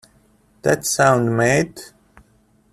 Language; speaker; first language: English; native; English